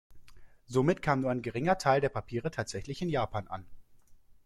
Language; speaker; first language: German; native; German